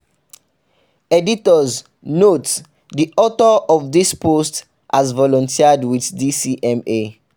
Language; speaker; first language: English; non-native, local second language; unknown